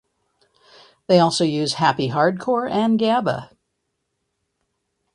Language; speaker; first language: English; native; English